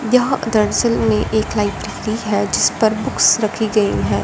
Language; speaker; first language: Hindi; non-native, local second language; Punjabi